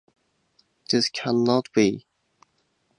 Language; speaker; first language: English; native; English